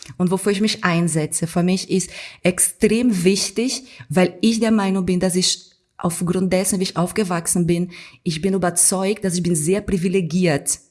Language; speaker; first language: German; non-native, fluent; Portuguese